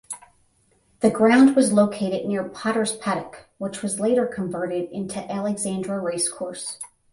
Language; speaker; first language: English; native; English